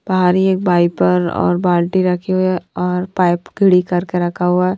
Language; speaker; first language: Hindi; non-native, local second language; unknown